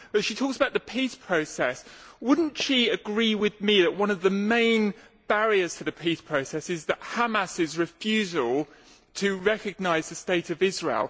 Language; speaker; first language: English; native; English